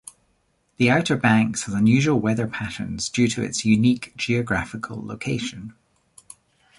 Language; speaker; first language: English; native; English